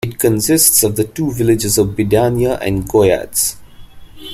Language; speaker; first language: English; non-native, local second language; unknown